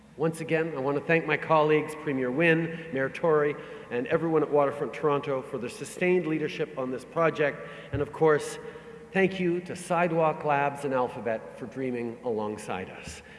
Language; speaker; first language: English; native; English